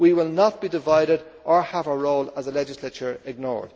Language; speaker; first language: English; native; English